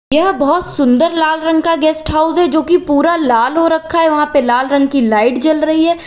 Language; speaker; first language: Hindi; native; Hindi